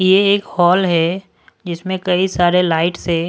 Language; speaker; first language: Hindi; non-native, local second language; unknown